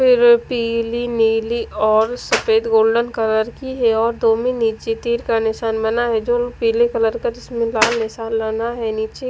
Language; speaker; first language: Hindi; non-native, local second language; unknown